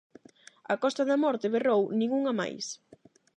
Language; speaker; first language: Galician; non-native, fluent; Spanish